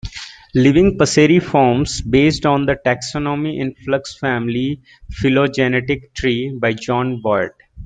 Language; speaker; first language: English; native; English